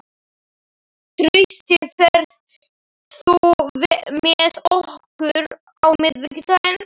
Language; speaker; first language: Icelandic; non-native, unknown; Slovak